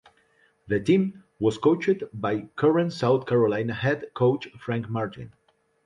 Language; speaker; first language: English; non-native, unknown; Spanish